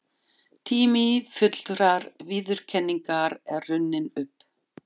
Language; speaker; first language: Icelandic; non-native, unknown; German